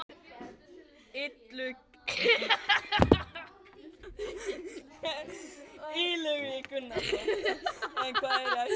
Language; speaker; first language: Icelandic; non-native, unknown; Chinese